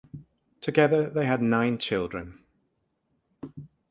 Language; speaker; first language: English; native; English